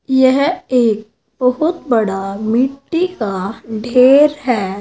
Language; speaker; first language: Hindi; native; Hindi